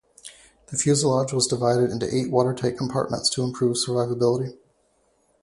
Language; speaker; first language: English; native; English